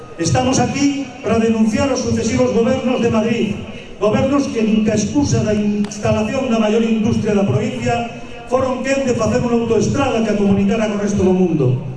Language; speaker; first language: Galician; native; Galician